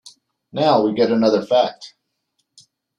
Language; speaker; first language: English; native; English